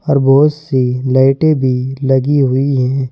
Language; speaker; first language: Hindi; native; Hindi